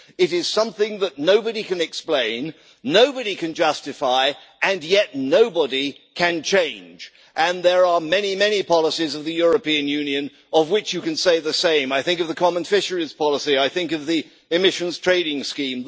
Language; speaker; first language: English; native; English